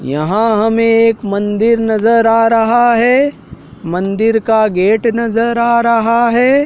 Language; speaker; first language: Hindi; native; Hindi